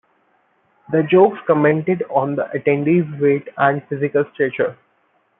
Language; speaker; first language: English; non-native, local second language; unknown